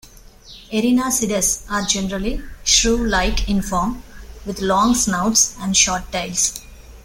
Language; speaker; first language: English; non-native, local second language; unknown